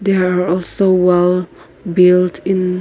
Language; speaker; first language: English; non-native, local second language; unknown